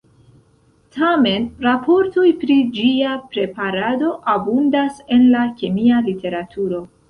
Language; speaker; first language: Esperanto; non-native, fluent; Central Kurdish